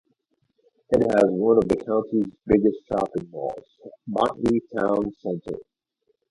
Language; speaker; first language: English; native; English